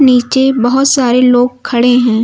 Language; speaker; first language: Hindi; native; Hindi